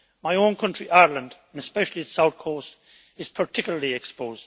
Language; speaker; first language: English; native; English